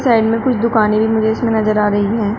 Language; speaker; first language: Hindi; native; Hindi